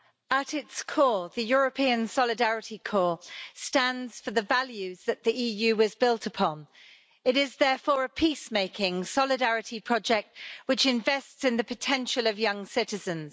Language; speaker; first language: English; native; English